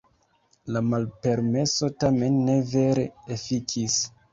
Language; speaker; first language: Esperanto; non-native, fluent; Kinyarwanda